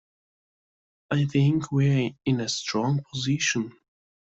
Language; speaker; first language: English; non-native, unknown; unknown